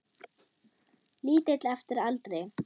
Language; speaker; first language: Icelandic; non-native, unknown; German